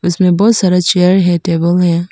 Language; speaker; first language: Hindi; non-native, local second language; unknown